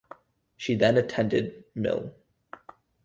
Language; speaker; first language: English; native; English